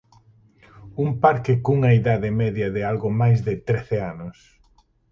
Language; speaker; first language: Galician; native; Galician